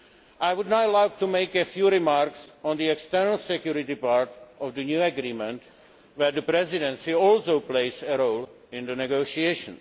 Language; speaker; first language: English; non-native, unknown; Czech